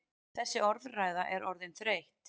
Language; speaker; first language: Icelandic; native; Icelandic